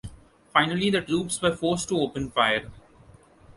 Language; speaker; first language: English; non-native, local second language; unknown